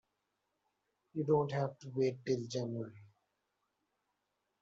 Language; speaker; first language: English; non-native, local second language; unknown